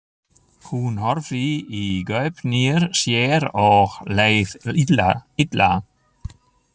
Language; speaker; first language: Icelandic; non-native, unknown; German